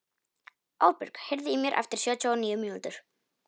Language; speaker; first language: Icelandic; non-native, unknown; Polish